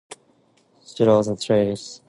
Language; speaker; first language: English; non-native, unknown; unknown